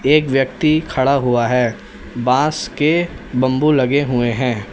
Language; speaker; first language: Hindi; native; Hindi